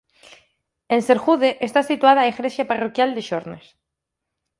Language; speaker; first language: Galician; native; Galician